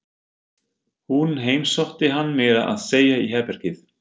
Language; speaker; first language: Icelandic; non-native, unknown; German